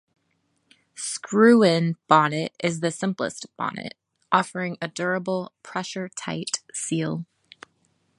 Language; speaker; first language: English; native; English